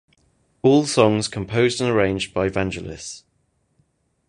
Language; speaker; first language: English; native; English